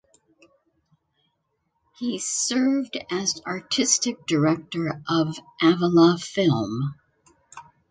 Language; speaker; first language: English; native; English